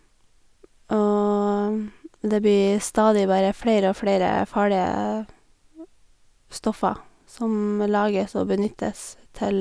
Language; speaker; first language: Norwegian; native; Norwegian